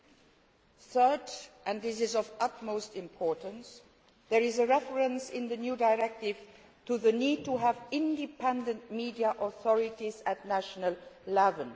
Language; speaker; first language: English; non-native, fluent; Luxembourgish